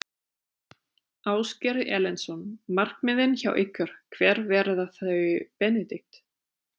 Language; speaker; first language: Icelandic; non-native, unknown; German